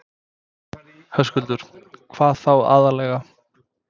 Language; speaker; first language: Icelandic; non-native, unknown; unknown